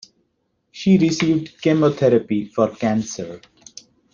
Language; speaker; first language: English; non-native, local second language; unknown